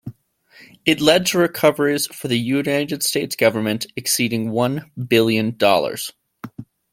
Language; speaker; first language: English; native; English